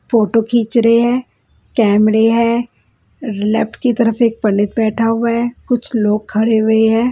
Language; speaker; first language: Hindi; non-native, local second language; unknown